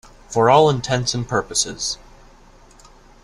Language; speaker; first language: English; native; English